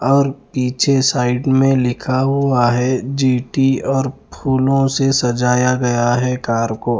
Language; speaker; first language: Hindi; non-native, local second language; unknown